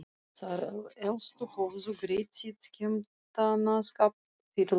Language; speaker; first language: Icelandic; non-native, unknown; Russian